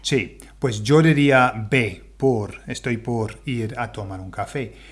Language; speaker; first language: Spanish; non-native, fluent; English